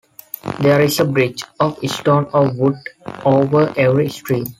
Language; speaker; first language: English; non-native, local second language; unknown